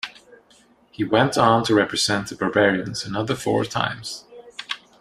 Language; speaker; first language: English; non-native, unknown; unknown